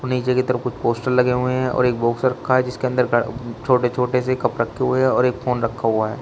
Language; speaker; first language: Hindi; native; Hindi